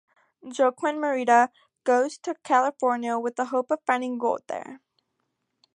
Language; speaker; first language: English; native; English